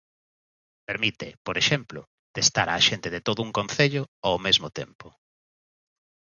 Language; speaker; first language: Galician; native; Galician